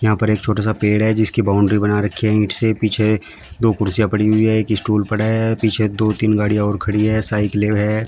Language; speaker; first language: Hindi; native; Hindi